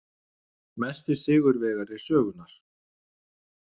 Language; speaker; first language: Icelandic; non-native, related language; Danish